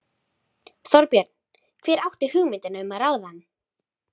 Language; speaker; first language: Icelandic; native; Icelandic